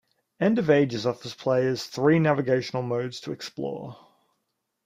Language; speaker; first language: English; native; English